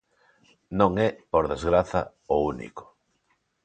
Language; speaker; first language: Galician; non-native, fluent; Spanish